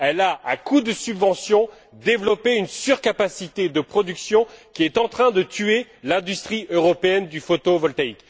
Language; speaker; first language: French; native; French